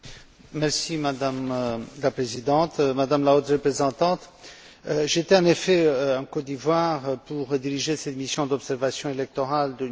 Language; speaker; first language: French; non-native, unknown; Romanian